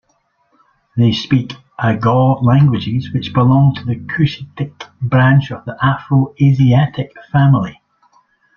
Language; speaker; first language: English; native; English